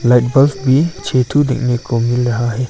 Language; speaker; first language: Hindi; non-native, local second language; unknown